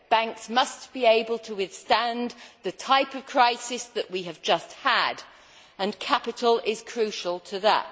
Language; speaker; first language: English; native; English